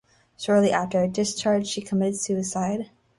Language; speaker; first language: English; native; English